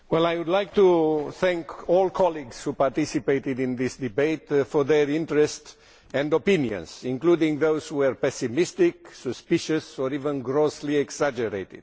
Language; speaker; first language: English; non-native, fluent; Romanian